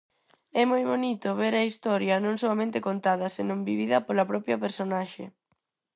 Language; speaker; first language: Galician; non-native, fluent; Spanish